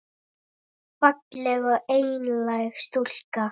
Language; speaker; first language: Icelandic; native; Icelandic